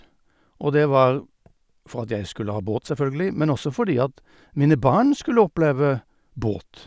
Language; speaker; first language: Norwegian; native; Norwegian